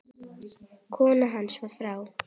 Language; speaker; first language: Icelandic; native; Icelandic